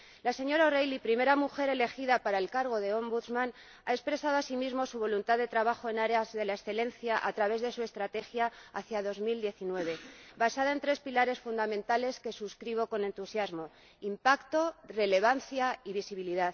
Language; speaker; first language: Spanish; native; Spanish